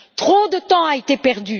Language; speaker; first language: French; native; French